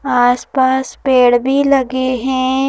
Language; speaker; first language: Hindi; native; Hindi